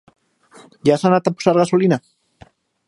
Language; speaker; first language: Catalan; non-native, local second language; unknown